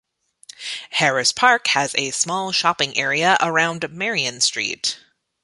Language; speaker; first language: English; native; English